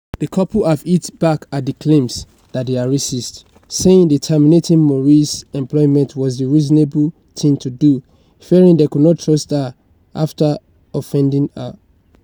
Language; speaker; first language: English; non-native, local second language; Yoruba